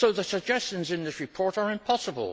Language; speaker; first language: English; native; English